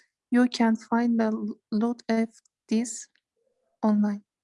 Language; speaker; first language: English; non-native, learner; Turkish